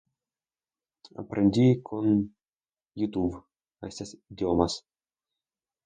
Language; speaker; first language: Spanish; non-native, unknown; Russian